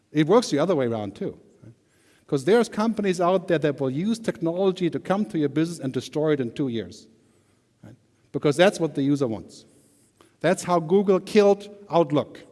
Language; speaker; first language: English; non-native, fluent; German